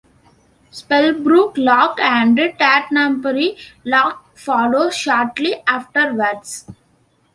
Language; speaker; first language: English; non-native, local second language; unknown